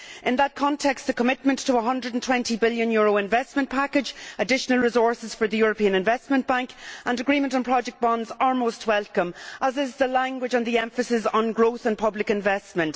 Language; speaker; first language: English; native; English